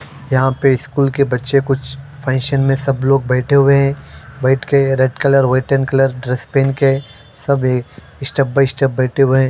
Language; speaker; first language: Hindi; non-native, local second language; Punjabi